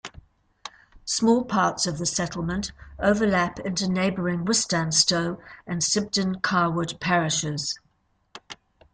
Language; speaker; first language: English; native; English